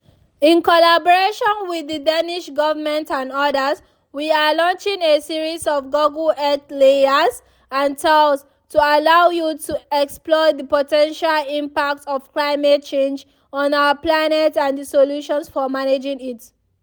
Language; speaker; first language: English; non-native, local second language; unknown